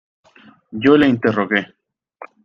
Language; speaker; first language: Spanish; native; Spanish